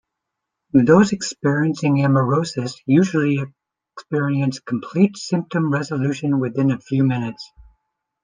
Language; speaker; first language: English; native; English